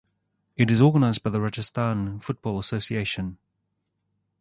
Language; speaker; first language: English; native; English